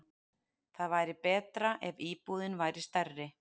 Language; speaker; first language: Icelandic; native; Icelandic